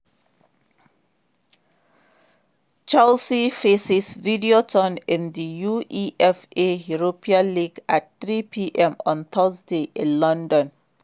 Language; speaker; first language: English; non-native, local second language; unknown